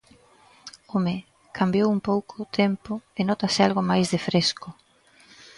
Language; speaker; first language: Galician; native; Galician